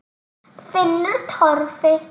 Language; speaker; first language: Icelandic; native; Icelandic